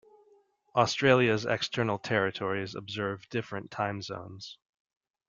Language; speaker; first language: English; native; English